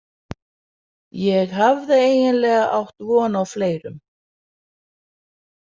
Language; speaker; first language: Icelandic; non-native, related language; Danish